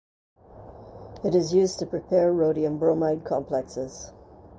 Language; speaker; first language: English; native; English